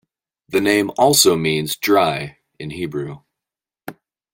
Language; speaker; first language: English; native; English